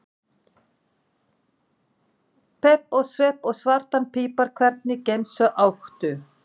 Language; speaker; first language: Icelandic; non-native, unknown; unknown